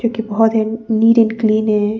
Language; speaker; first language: Hindi; early bilingual, other home language; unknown